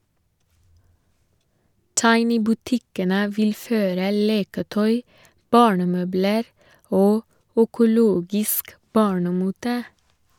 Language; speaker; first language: Norwegian; non-native, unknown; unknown